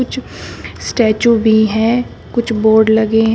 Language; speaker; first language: Hindi; native; Hindi